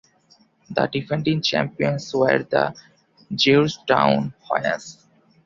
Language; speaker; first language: English; non-native, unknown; Bangla